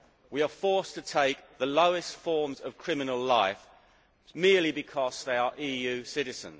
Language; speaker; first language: English; native; English